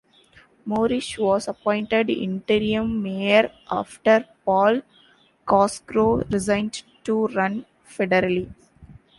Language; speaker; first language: English; non-native, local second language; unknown